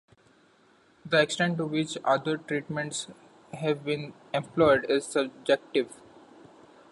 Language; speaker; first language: English; non-native, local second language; Marathi